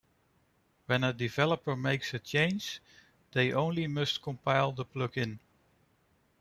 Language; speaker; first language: English; non-native, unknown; Dutch